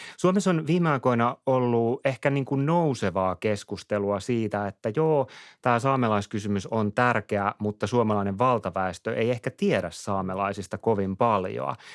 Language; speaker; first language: Finnish; native; Finnish